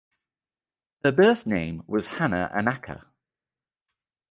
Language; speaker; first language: English; native; English